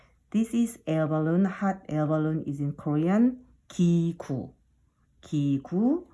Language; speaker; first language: English; non-native, fluent; Korean